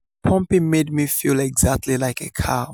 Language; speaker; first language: English; non-native, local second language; Yoruba